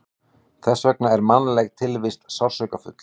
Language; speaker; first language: Icelandic; native; Icelandic